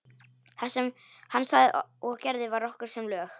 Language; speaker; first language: Icelandic; non-native, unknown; Polish